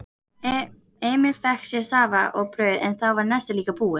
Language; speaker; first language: Icelandic; native; Icelandic